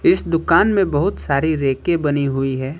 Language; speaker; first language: Hindi; native; Hindi